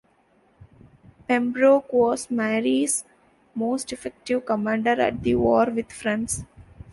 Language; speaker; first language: English; non-native, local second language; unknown